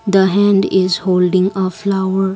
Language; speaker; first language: English; non-native, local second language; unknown